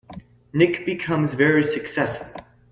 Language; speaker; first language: English; native; English